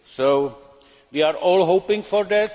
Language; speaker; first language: English; non-native, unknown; Czech